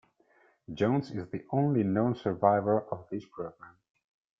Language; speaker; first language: English; non-native, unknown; Italian